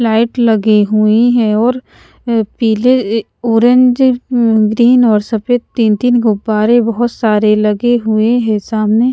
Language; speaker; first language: Hindi; non-native, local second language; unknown